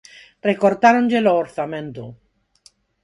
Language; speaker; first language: Galician; non-native, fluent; Spanish